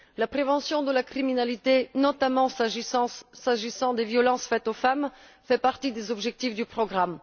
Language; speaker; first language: French; non-native, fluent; Bulgarian